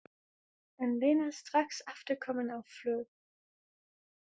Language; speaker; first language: Icelandic; non-native, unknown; German